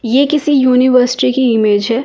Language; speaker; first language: Hindi; native; Hindi